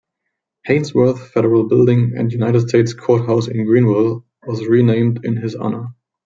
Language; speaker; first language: English; non-native, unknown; German